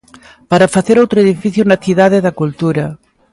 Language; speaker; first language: Galician; native; Galician